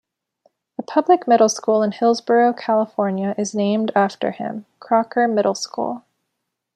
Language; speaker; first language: English; native; English